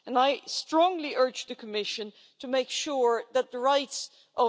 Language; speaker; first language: English; non-native, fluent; Dutch